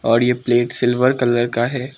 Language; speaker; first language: Hindi; non-native, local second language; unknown